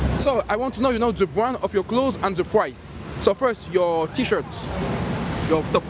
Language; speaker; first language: English; non-native, learner; French